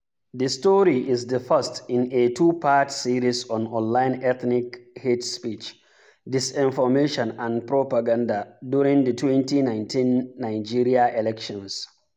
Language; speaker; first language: English; non-native, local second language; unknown